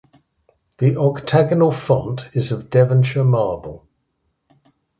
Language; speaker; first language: English; native; English